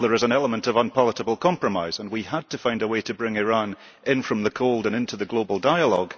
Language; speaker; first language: English; early bilingual, heritage; English